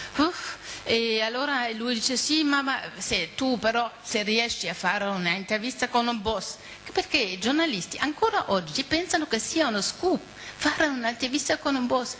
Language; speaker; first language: Italian; non-native, fluent; German